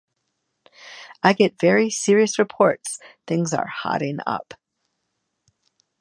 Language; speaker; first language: English; native; English